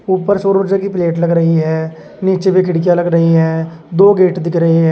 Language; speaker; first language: Hindi; native; Hindi